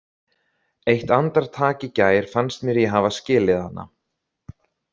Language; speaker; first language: Icelandic; native; Icelandic